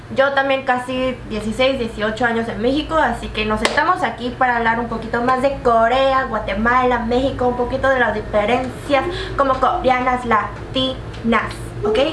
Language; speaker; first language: Spanish; early bilingual, other home language; Korean